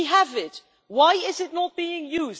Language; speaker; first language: English; non-native, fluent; Dutch